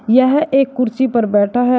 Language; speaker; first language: Hindi; native; Hindi